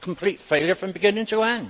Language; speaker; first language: English; native; English